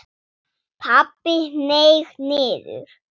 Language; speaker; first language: Icelandic; non-native, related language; Swedish